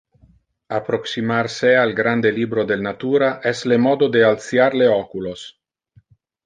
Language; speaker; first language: Interlingua; non-native, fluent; Italian